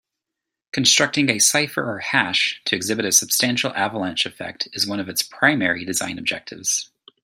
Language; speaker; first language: English; native; English